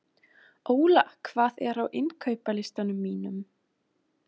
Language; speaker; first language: Icelandic; non-native, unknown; German